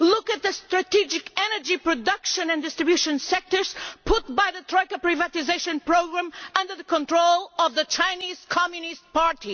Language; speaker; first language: English; non-native, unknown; Portuguese